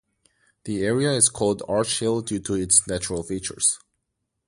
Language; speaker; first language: English; non-native, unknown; Korean